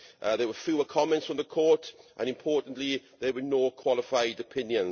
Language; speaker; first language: English; native; English